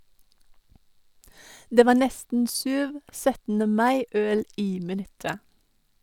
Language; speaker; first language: Norwegian; non-native, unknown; German